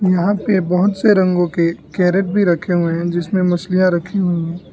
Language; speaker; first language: Hindi; non-native, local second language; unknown